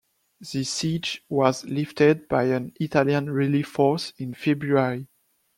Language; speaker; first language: English; non-native, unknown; French